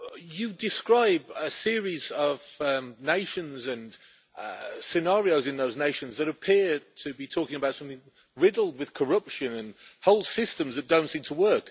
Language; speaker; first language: English; native; English